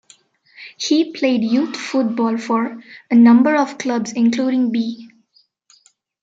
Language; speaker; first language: English; non-native, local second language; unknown